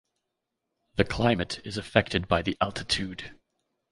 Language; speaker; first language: English; native; English